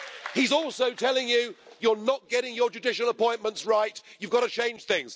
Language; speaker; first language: English; native; English